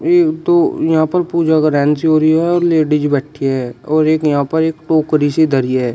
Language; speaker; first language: Hindi; native; Hindi